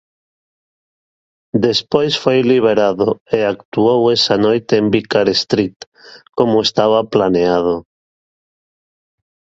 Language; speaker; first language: Galician; native; Galician